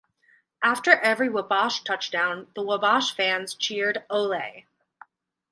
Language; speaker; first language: English; native; English